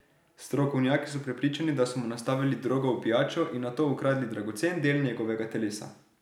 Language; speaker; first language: Slovenian; native; Slovenian